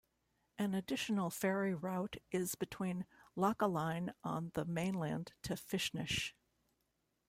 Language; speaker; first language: English; native; English